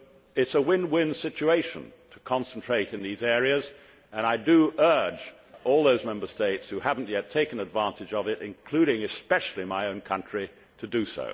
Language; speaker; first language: English; native; English